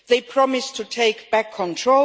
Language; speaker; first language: English; non-native, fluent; Luxembourgish